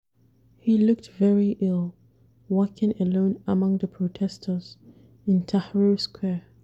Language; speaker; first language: English; non-native, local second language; Hausa